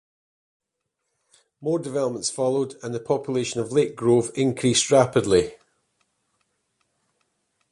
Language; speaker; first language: English; native; English